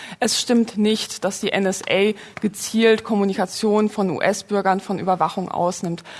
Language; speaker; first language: German; early bilingual, other home language; Polish